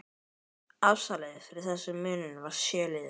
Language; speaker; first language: Icelandic; native; Icelandic